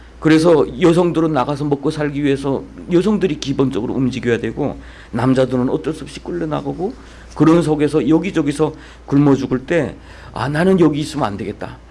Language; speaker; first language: Korean; native; Korean